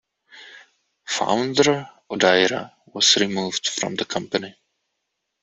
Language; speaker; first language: English; non-native, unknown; Czech